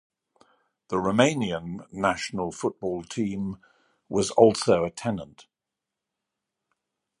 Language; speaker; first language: English; native; English